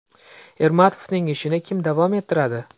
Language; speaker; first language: Uzbek; native; Uzbek